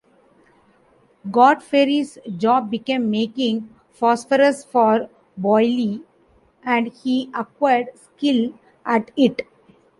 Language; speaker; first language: English; non-native, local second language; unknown